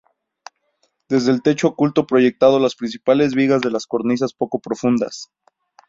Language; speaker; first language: Spanish; native; Spanish